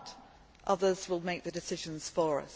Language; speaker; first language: English; native; English